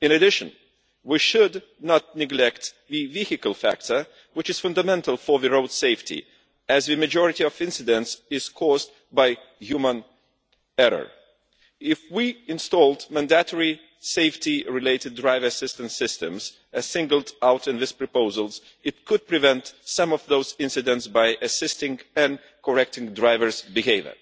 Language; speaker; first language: English; non-native, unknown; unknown